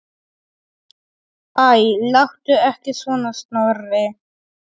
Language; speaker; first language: Icelandic; non-native, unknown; Polish